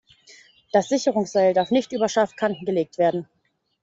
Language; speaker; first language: German; native; German